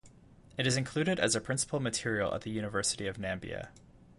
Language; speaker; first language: English; native; English